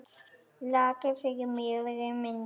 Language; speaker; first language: Icelandic; non-native, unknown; German